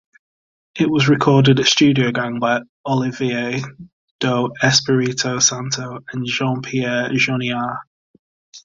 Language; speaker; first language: English; native; English